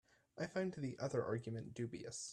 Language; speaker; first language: English; native; English